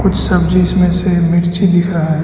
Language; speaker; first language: Hindi; non-native, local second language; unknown